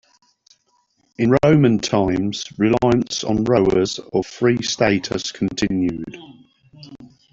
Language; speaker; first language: English; native; English